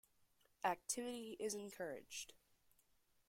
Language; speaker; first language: English; native; English